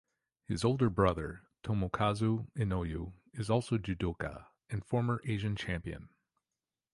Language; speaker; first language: English; native; English